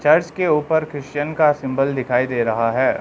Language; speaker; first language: Hindi; non-native, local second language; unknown